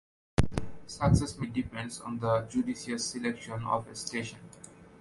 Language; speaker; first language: English; non-native, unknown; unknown